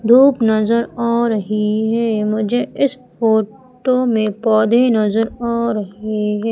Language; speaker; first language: Hindi; native; Hindi